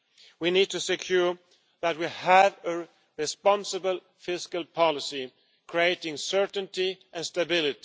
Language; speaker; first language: English; non-native, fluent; Swedish